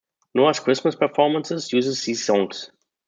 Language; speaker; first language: English; non-native, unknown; German